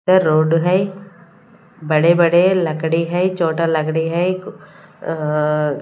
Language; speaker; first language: Hindi; non-native, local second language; Punjabi